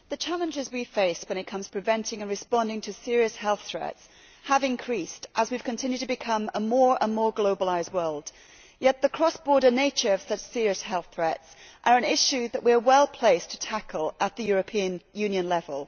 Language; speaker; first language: English; native; English